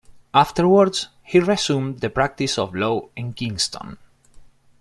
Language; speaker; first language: English; non-native, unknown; Spanish